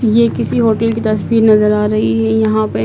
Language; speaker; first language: Hindi; native; Hindi